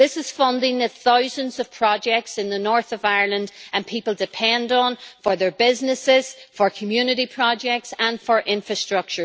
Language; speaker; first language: English; native; English